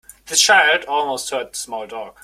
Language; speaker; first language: English; non-native, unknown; German